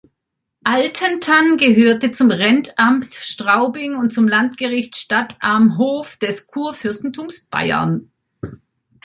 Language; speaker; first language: German; native; German